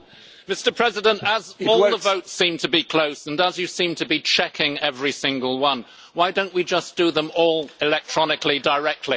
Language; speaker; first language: English; native; English